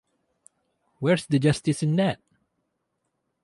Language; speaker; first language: English; non-native, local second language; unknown